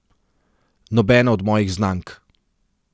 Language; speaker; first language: Slovenian; non-native, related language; Serbian